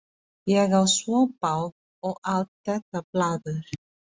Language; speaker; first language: Icelandic; non-native, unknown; Filipino